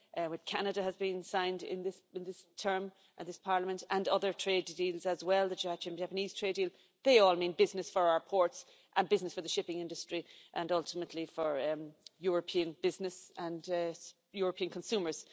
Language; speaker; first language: English; native; English